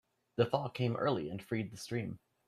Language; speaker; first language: English; native; English